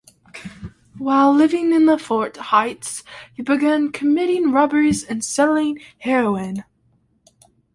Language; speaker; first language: English; native; English